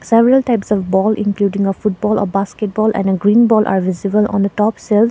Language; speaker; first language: English; non-native, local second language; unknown